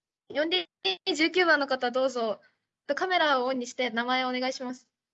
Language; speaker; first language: Japanese; native; Japanese